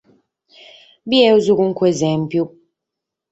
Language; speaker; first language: Sardinian; native; Sardinian